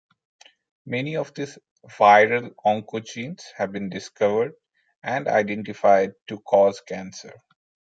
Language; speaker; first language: English; non-native, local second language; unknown